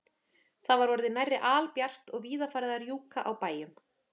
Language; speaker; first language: Icelandic; native; Icelandic